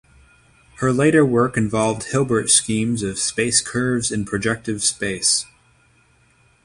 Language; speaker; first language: English; native; English